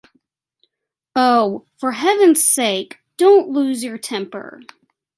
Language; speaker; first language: English; native; English